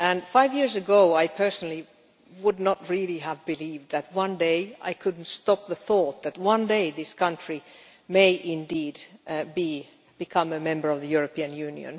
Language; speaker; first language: English; non-native, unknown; Finnish